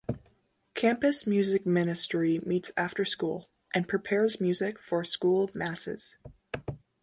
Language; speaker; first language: English; native; English